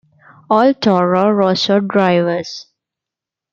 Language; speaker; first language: English; non-native, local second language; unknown